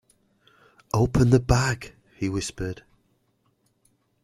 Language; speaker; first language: English; native; English